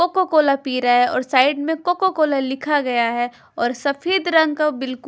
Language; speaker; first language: Hindi; non-native, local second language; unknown